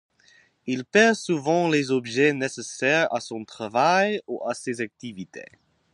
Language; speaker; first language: French; non-native, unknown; English